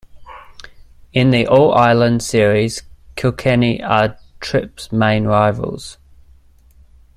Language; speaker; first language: English; native; English